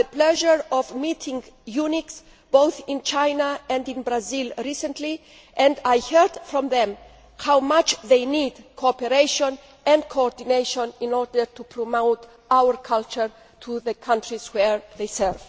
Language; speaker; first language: English; non-native, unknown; Greek